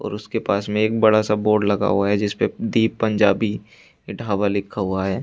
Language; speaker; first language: Hindi; native; Hindi